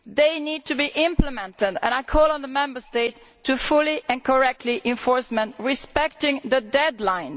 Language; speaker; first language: English; non-native, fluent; Italian